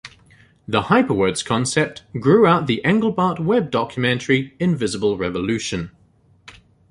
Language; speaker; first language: English; native; English